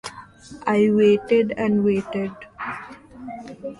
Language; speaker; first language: English; non-native, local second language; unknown